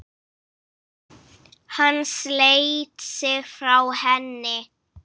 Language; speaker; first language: Icelandic; non-native, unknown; English